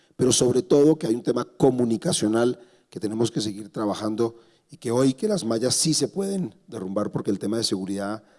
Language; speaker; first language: Spanish; native; Spanish